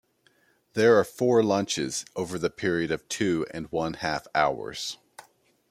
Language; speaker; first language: English; native; English